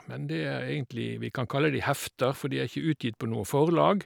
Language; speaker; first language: Norwegian; native; Norwegian